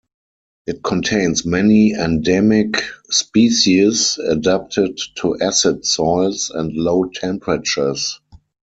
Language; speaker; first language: English; non-native, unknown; German